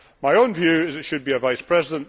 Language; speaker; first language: English; native; English